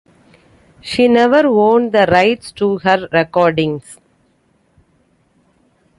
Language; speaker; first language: English; non-native, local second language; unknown